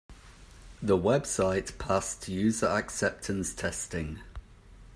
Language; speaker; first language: English; native; English